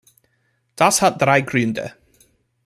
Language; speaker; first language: German; non-native, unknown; English